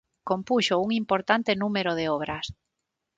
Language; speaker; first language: Galician; non-native, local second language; Spanish